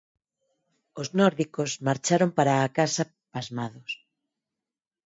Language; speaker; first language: Galician; non-native, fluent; Spanish